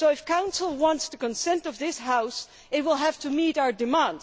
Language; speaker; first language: English; non-native, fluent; Dutch